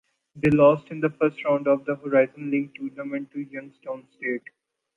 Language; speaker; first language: English; non-native, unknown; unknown